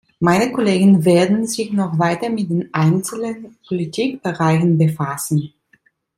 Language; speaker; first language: German; non-native, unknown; Italian